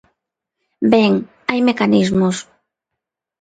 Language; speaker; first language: Galician; non-native, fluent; Spanish